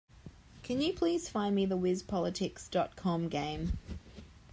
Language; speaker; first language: English; native; English